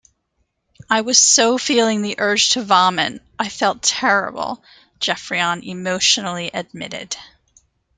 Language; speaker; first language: English; native; English